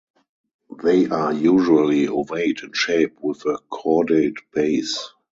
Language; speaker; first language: English; non-native, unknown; German